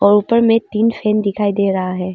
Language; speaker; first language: Hindi; non-native, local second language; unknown